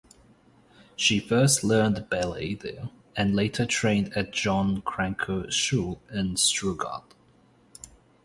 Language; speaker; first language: English; native; English